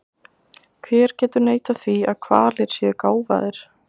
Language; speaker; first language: Icelandic; native; Icelandic